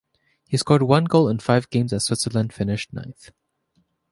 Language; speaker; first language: English; native; English